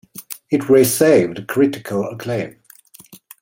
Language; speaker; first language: English; non-native, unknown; Chinese